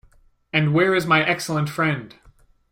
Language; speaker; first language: English; native; English